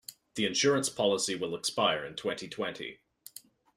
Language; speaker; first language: English; native; English